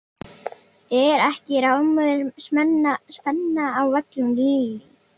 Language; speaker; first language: Icelandic; native; Icelandic